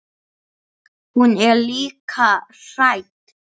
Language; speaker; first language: Icelandic; non-native, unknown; English